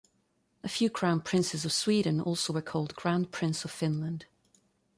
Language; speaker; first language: English; non-native, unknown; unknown